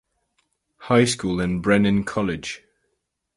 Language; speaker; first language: English; native; English